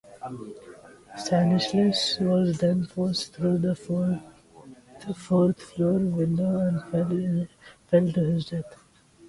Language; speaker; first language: English; non-native, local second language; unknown